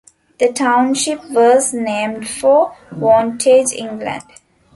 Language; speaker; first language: English; non-native, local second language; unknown